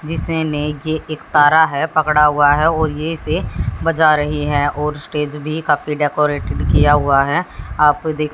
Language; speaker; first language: Hindi; native; Hindi